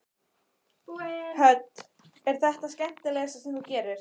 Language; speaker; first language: Icelandic; native; Icelandic